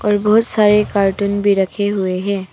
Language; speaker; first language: Hindi; non-native, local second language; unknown